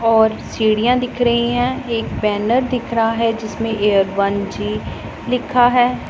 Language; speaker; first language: Hindi; non-native, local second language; Punjabi